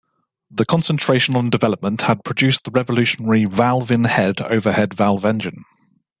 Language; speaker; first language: English; native; English